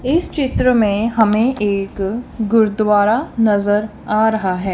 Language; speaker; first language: Hindi; non-native, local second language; Punjabi